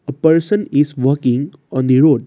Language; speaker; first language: English; non-native, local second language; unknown